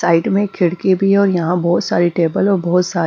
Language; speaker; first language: Hindi; non-native, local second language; Punjabi